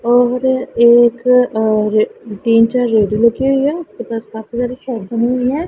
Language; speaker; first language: Hindi; non-native, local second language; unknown